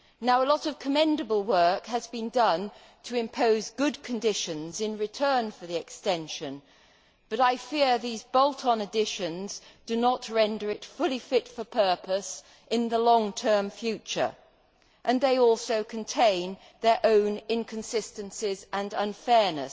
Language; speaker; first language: English; native; English